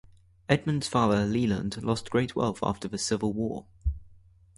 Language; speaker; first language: English; native; English